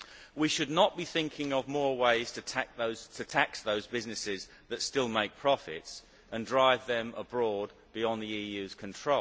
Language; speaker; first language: English; native; English